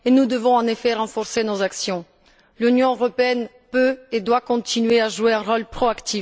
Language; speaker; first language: French; non-native, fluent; Bulgarian